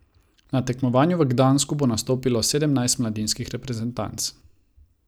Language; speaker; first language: Slovenian; non-native, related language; Croatian